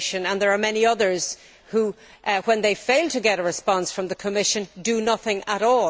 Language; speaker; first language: English; native; English